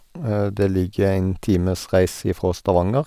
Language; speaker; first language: Norwegian; native; Norwegian